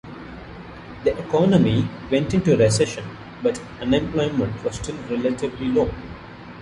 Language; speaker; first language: English; non-native, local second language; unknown